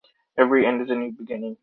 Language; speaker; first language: English; native; English